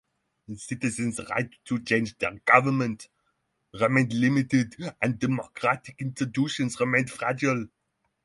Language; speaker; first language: English; non-native, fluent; Norwegian